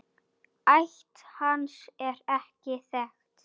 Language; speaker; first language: Icelandic; native; Icelandic